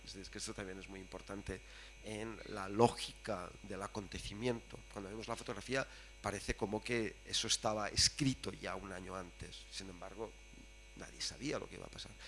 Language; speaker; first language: Spanish; native; Spanish